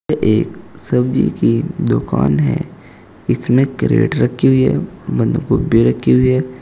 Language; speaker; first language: Hindi; native; Hindi